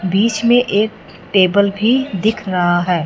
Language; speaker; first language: Hindi; non-native, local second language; Punjabi